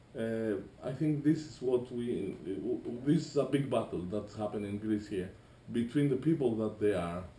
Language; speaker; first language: English; non-native, fluent; Greek